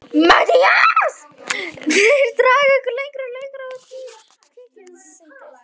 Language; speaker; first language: Icelandic; native; Icelandic